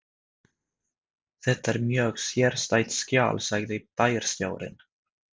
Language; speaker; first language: Icelandic; non-native, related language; Swedish